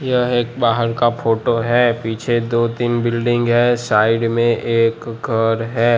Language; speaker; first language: Hindi; non-native, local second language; Gujarati